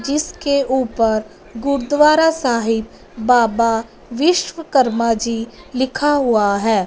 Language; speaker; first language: Hindi; non-native, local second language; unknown